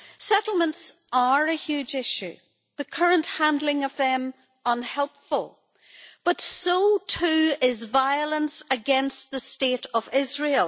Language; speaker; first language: English; native; English